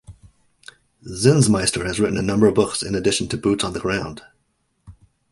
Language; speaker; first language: English; native; English